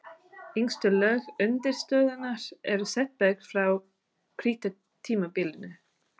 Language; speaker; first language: Icelandic; non-native, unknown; English